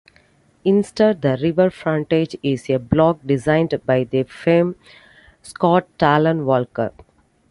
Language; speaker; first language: English; non-native, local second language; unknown